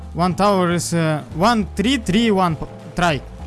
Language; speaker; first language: English; non-native, learner; Russian